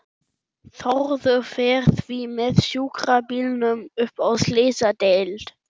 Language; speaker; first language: Icelandic; non-native, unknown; German